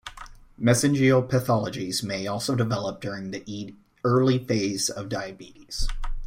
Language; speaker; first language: English; native; English